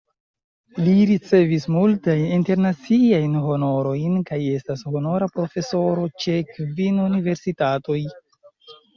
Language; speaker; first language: Esperanto; non-native, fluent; Chinese